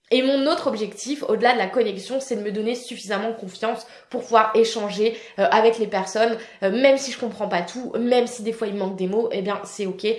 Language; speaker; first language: French; native; French